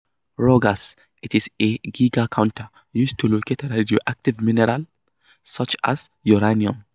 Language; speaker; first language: English; non-native, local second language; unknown